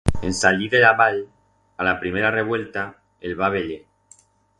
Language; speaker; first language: Aragonese; non-native, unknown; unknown